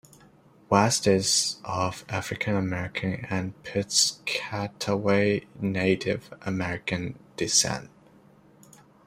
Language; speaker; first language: English; non-native, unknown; Chinese